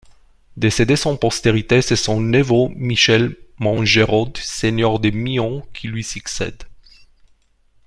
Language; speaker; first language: French; non-native, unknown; Romanian